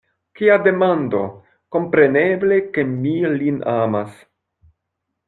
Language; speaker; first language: Esperanto; non-native, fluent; French